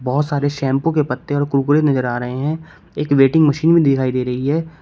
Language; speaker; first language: Hindi; native; Hindi